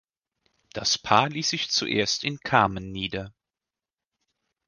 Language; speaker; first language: German; native; German